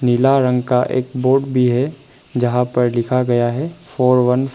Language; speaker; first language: Hindi; non-native, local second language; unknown